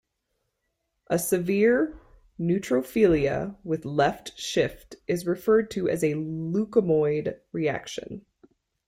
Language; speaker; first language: English; native; English